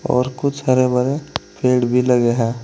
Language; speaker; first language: Hindi; native; Hindi